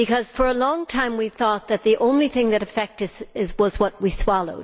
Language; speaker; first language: English; native; English